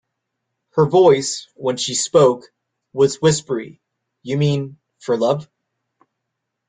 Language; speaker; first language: English; native; English